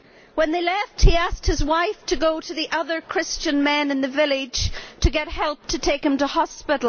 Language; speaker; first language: English; native; English